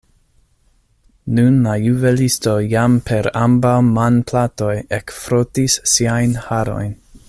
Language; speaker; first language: Esperanto; non-native, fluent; English